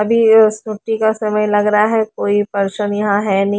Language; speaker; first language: Hindi; native; Hindi